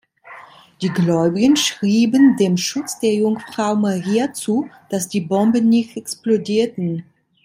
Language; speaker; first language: German; non-native, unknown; Italian